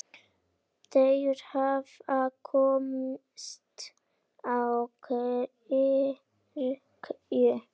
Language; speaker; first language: Icelandic; native; Icelandic